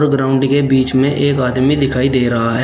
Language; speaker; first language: Hindi; native; Hindi